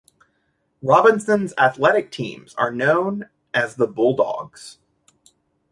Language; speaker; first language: English; native; English